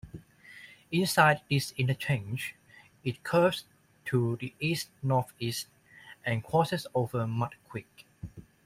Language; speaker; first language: English; non-native, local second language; Cantonese